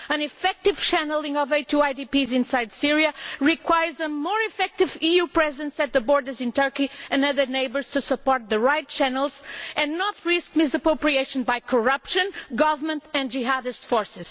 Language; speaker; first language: English; non-native, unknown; Portuguese